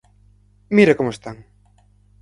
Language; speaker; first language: Galician; native; Galician